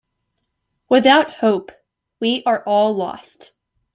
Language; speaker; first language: English; native; English